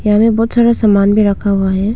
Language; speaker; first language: Hindi; non-native, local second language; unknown